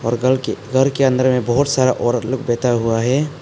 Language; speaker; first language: Hindi; non-native, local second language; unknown